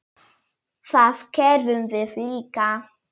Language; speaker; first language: Icelandic; non-native, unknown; Polish